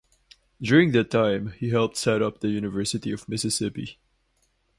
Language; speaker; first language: English; non-native, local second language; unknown